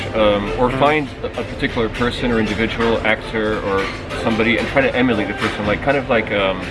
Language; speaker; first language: English; native; English